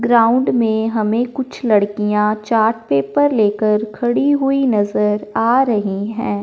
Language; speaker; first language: Hindi; non-native, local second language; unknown